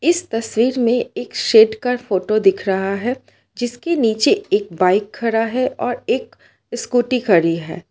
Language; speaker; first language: Hindi; non-native, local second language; Gujarati